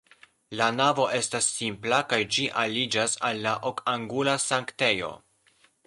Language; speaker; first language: Esperanto; non-native, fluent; Polish